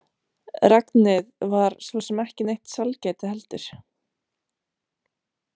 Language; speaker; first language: Icelandic; non-native, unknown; Romanian